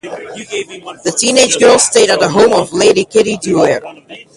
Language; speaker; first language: English; non-native, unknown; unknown